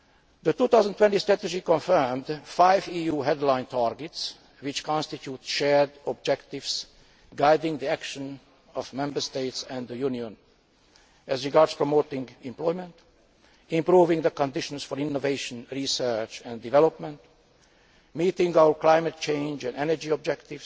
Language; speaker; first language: English; non-native, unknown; Hungarian